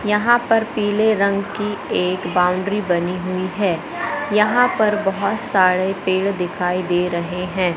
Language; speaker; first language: Hindi; native; Hindi